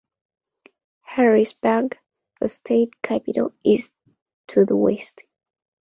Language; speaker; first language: English; non-native, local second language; Ganda